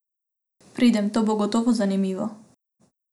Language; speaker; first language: Slovenian; non-native, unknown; Macedonian